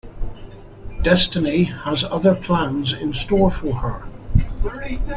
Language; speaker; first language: English; native; English